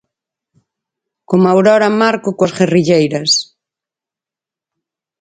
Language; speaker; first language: Galician; native; Galician